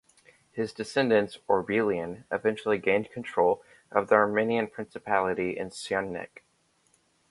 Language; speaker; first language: English; native; English